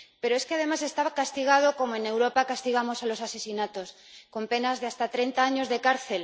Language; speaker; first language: Spanish; native; Spanish